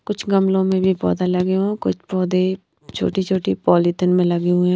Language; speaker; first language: Hindi; non-native, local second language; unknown